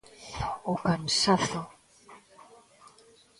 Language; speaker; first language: Galician; non-native, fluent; Spanish